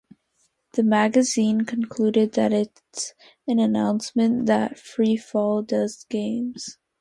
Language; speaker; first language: English; native; English